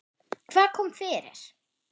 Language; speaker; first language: Icelandic; non-native, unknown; German